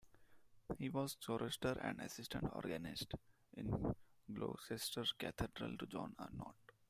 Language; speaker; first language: English; non-native, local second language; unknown